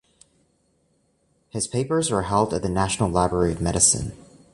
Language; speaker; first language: English; native; English